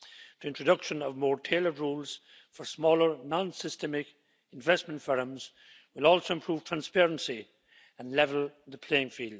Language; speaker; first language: English; native; English